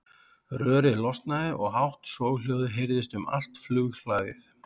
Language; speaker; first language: Icelandic; native; Icelandic